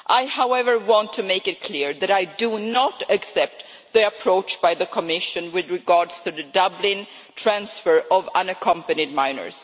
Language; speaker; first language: English; non-native, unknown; Swedish